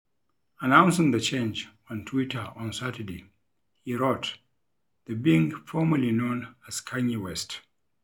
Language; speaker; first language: English; non-native, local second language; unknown